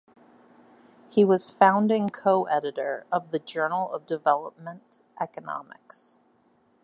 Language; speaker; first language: English; native; English